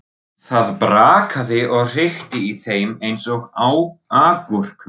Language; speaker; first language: Icelandic; non-native, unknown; German